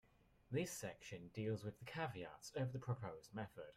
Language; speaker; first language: English; native; English